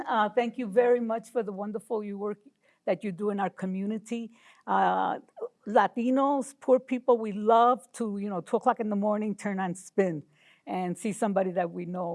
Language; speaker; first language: English; early bilingual, other home language; Spanish